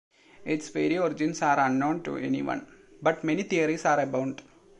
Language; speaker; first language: English; non-native, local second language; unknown